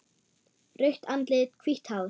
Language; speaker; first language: Icelandic; non-native, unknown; German